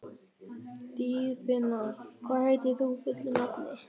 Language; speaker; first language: Icelandic; non-native, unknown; German